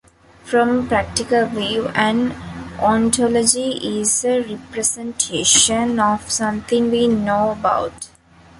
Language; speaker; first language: English; non-native, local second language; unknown